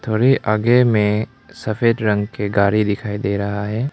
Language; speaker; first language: Hindi; non-native, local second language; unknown